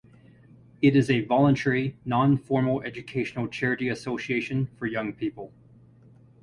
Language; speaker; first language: English; native; English